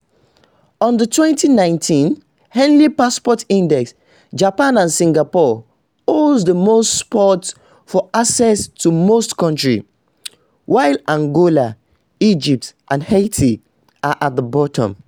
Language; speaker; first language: English; non-native, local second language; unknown